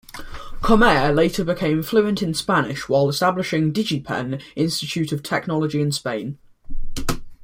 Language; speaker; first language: English; native; English